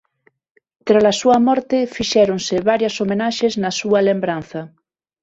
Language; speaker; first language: Galician; non-native, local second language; Spanish